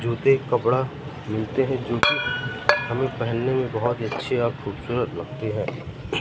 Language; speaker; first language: Hindi; native; Hindi